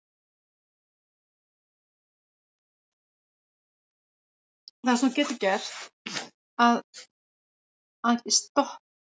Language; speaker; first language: Icelandic; native; Icelandic